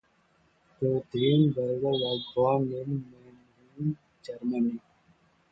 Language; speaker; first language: English; non-native, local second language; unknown